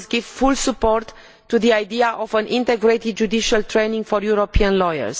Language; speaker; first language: English; non-native, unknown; Romanian